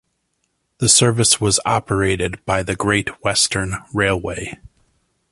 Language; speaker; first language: English; native; English